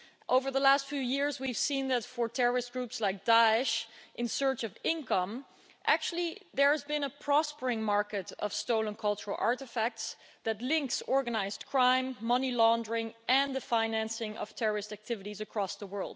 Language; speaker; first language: English; non-native, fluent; Dutch